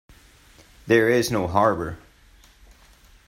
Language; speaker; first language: English; non-native, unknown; Spanish